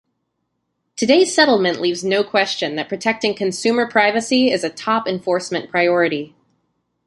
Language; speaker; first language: English; native; English